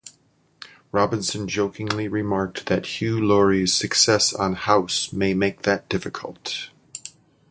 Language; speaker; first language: English; native; English